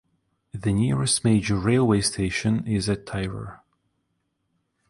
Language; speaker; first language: English; non-native, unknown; Russian